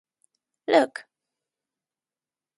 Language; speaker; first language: English; non-native, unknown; Polish